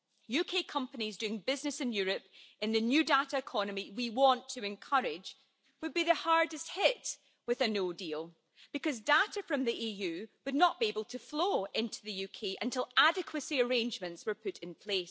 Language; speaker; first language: English; native; English